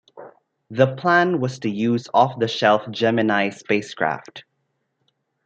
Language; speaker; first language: English; non-native, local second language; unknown